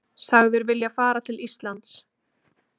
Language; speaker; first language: Icelandic; native; Icelandic